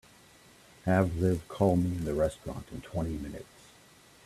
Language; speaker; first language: English; native; English